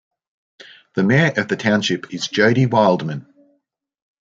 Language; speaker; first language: English; native; English